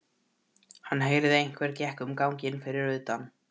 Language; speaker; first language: Icelandic; native; Icelandic